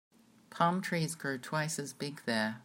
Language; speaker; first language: English; native; English